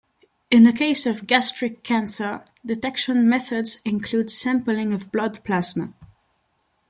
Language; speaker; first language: English; non-native, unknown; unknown